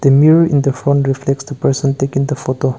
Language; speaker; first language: English; non-native, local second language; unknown